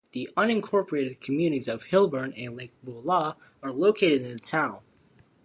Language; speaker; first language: English; native; English